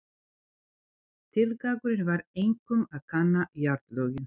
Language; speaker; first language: Icelandic; non-native, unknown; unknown